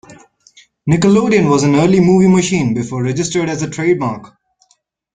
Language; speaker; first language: English; non-native, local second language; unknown